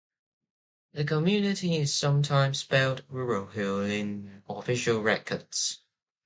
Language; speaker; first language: English; non-native, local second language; Cantonese